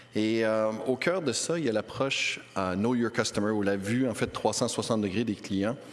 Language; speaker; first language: French; native; French